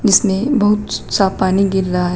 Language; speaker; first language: Hindi; native; Hindi